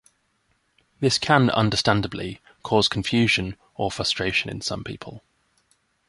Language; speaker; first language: English; native; English